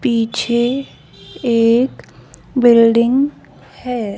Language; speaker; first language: Hindi; native; Hindi